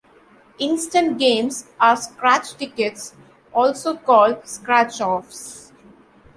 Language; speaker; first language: English; non-native, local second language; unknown